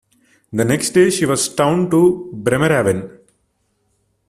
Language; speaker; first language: English; non-native, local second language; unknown